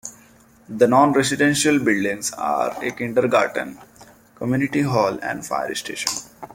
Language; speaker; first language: English; non-native, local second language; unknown